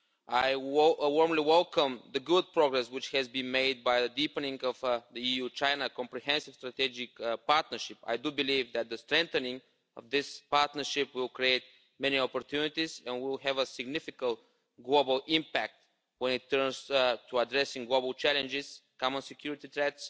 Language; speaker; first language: English; non-native, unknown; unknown